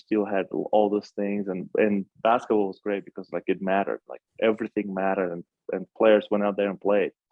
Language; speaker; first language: English; non-native, fluent; Russian